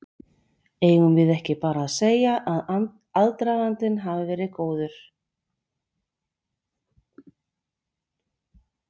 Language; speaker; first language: Icelandic; native; Icelandic